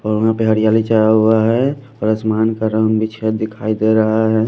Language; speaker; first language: Hindi; non-native, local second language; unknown